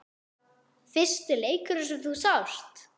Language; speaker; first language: Icelandic; non-native, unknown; English